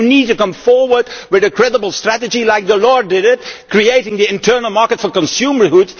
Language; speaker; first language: English; non-native, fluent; Dutch